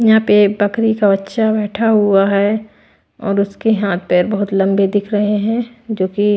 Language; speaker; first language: Hindi; non-native, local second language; Punjabi